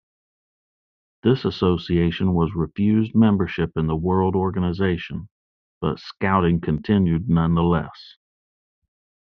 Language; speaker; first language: English; native; English